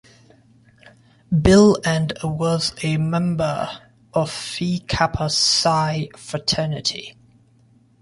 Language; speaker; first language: English; native; English